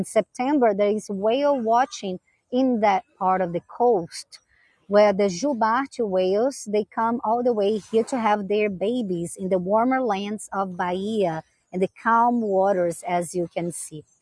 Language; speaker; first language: English; non-native, fluent; Portuguese